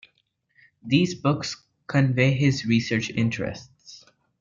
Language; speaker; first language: English; native; English